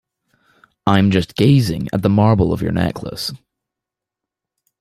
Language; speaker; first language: English; native; English